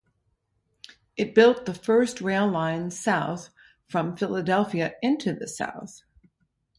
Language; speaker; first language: English; native; English